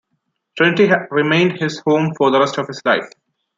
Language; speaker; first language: English; non-native, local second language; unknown